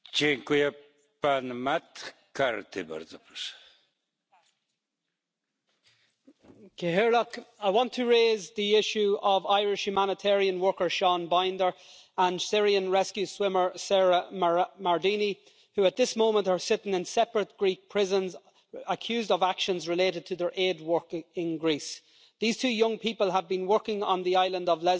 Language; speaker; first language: English; native; English